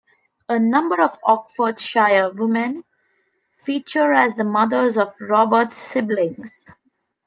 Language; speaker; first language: English; non-native, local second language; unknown